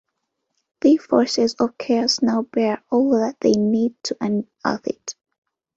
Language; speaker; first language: English; non-native, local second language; Ganda